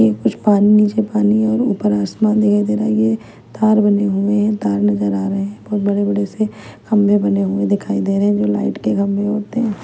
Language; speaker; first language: Hindi; non-native, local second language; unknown